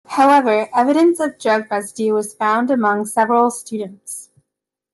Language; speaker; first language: English; native; English